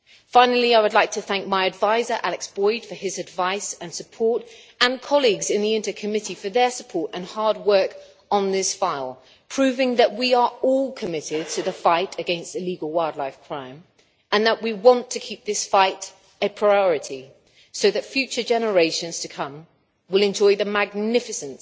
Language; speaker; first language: English; native; English